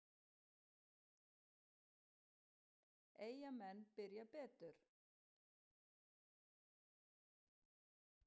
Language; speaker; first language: Icelandic; native; Icelandic